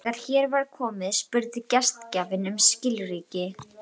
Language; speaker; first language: Icelandic; native; Icelandic